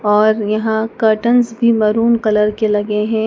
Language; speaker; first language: Hindi; native; Hindi